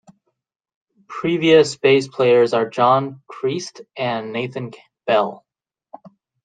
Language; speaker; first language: English; native; English